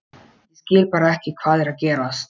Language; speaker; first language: Icelandic; non-native, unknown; Polish